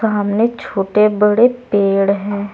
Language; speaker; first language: Hindi; native; Hindi